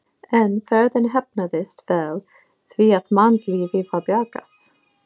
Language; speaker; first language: Icelandic; non-native, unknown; English